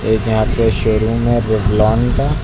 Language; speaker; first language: Hindi; native; Hindi